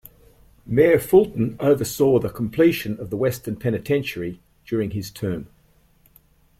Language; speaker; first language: English; native; English